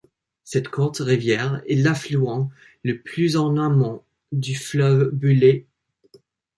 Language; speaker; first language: French; non-native, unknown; English